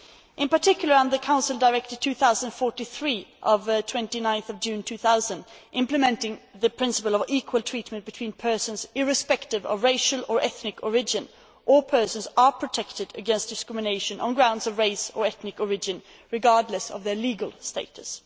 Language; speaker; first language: English; non-native, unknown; Swedish